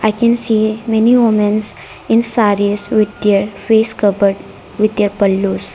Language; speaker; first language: English; non-native, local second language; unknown